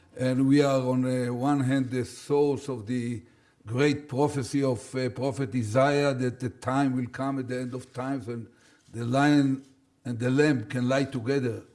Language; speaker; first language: English; non-native, fluent; Hebrew